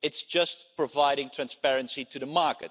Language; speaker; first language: English; non-native, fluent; Dutch